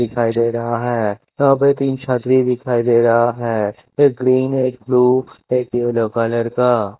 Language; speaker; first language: Hindi; non-native, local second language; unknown